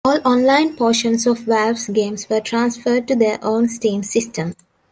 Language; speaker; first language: English; non-native, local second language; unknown